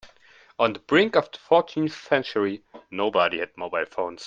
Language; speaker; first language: English; non-native, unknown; German